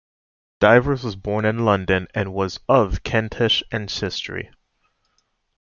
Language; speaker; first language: English; native; English